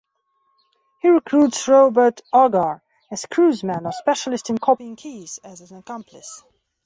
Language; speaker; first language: English; non-native, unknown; Belarusian